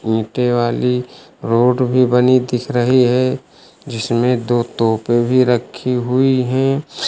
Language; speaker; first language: Hindi; native; Hindi